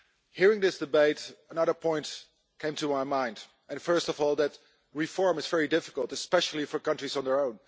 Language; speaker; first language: English; non-native, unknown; Dutch